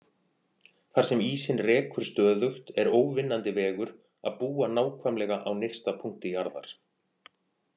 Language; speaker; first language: Icelandic; native; Icelandic